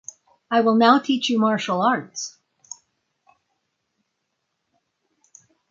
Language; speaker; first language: English; native; English